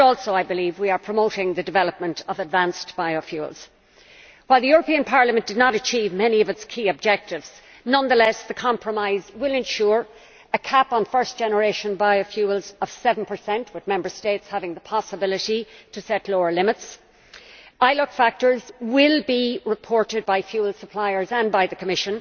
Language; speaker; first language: English; native; English